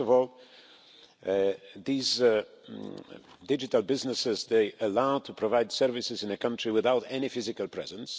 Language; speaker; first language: English; non-native, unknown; Polish